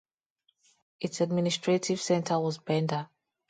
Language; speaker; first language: English; non-native, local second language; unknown